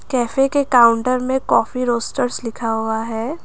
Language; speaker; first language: Hindi; non-native, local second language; Assamese